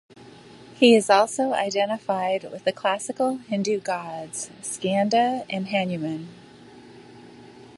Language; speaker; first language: English; native; English